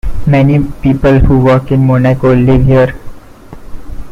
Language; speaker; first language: English; non-native, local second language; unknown